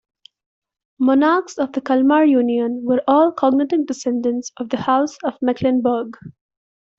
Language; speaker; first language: English; non-native, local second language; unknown